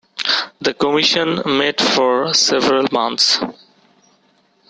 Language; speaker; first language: English; non-native, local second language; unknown